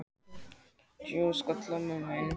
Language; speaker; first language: Icelandic; native; Icelandic